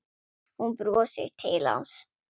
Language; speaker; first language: Icelandic; non-native, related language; Swedish